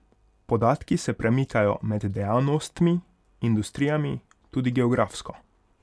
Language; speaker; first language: Slovenian; non-native, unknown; Hungarian